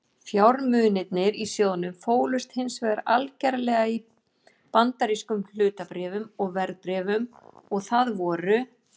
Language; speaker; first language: Icelandic; native; Icelandic